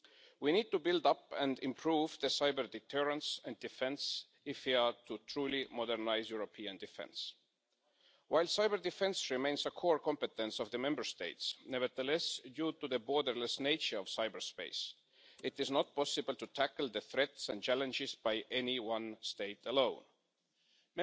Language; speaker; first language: English; non-native, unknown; Estonian